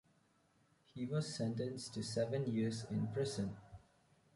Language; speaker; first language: English; non-native, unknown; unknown